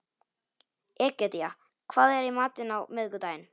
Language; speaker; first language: Icelandic; non-native, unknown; Polish